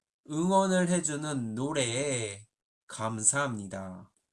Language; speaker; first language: Korean; native; Korean